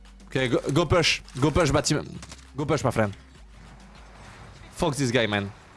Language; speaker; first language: English; non-native, learner; French